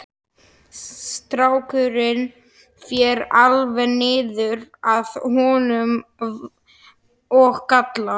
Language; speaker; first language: Icelandic; non-native, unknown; Slovak